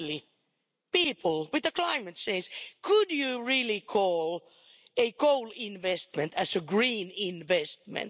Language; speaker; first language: English; non-native, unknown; Finnish